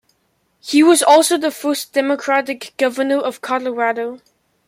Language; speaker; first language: English; native; English